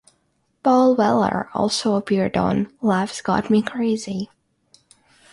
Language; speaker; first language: English; non-native, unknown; Russian